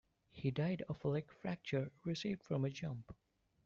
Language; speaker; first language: English; non-native, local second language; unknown